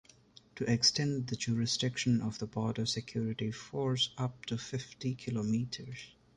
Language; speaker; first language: English; non-native, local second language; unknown